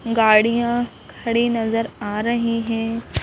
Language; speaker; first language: Hindi; native; Hindi